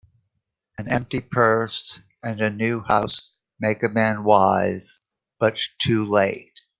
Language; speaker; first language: English; native; English